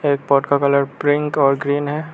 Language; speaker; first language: Hindi; non-native, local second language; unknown